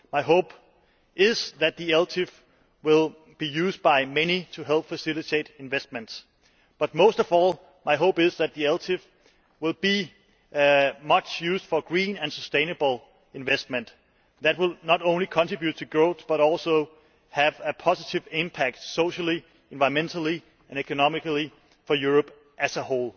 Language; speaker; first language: English; non-native, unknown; Danish